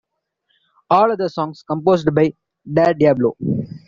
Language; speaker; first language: English; non-native, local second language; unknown